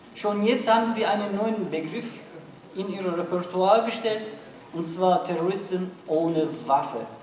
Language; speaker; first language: German; non-native, fluent; Turkish